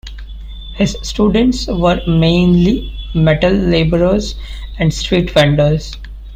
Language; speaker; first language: English; non-native, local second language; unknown